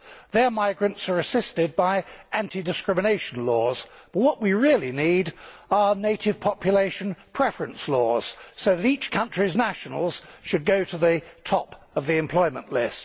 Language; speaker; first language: English; native; English